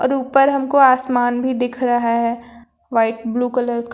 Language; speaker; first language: Hindi; native; Hindi